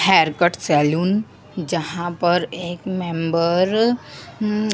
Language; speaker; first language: Hindi; native; Hindi